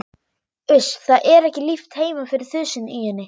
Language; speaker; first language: Icelandic; non-native, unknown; German